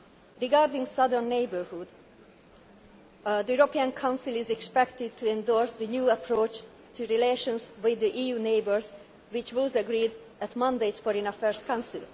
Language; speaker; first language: English; non-native, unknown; Hungarian